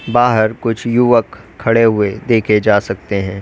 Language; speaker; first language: Hindi; native; Hindi